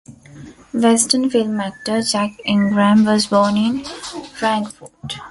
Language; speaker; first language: English; non-native, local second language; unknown